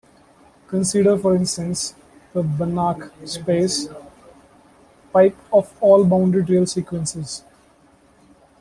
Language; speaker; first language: English; non-native, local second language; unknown